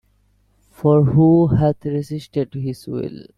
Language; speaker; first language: English; non-native, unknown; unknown